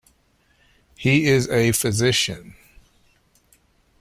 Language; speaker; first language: English; native; English